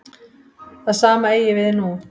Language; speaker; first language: Icelandic; native; Icelandic